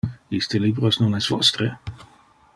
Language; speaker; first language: Interlingua; non-native, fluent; Dutch